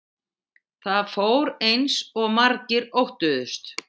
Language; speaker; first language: Icelandic; native; Icelandic